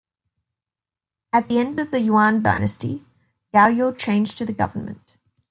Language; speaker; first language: English; native; English